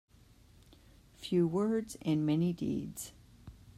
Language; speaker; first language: English; native; English